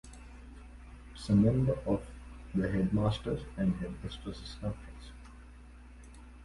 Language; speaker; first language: English; non-native, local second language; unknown